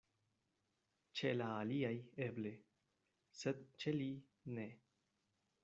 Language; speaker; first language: Esperanto; non-native, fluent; Spanish